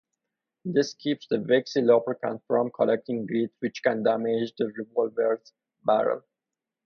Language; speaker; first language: English; non-native, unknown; Persian